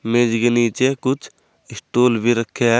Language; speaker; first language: Hindi; native; Hindi